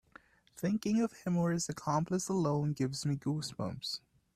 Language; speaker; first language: English; native; English